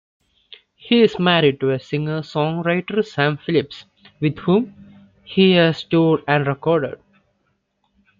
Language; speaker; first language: English; non-native, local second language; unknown